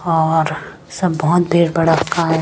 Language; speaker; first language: Hindi; non-native, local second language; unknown